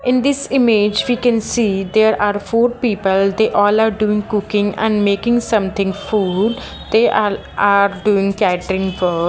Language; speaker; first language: English; non-native, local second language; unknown